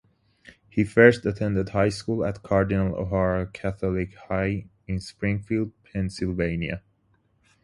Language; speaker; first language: English; native; English